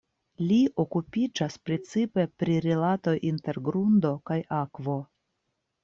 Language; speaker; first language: Esperanto; non-native, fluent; Russian